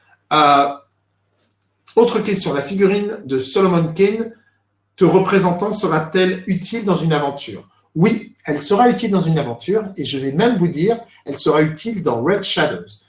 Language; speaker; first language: French; native; French